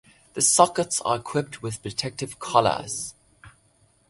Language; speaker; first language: English; native; English